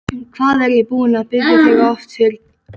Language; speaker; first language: Icelandic; native; Icelandic